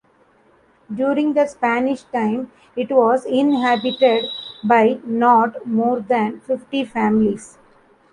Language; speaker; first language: English; non-native, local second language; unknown